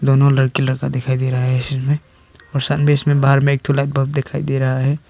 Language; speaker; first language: Hindi; non-native, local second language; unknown